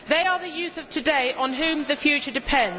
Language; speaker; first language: English; native; English